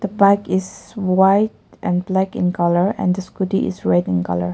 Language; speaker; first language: English; non-native, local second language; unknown